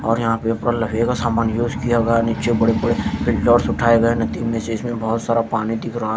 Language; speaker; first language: Hindi; native; Hindi